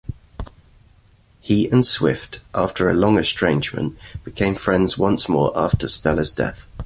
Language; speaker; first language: English; native; English